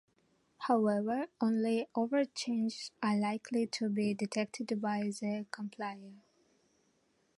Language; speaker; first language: English; non-native, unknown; Belarusian